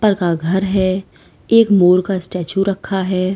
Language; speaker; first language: Hindi; native; Hindi